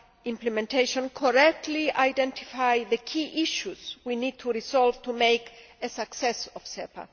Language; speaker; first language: English; non-native, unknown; Greek